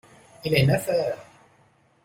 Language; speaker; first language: French; non-native, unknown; German